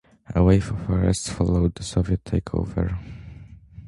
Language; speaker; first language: English; non-native, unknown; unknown